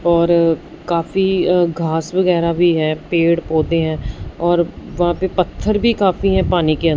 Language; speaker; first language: Hindi; non-native, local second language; Punjabi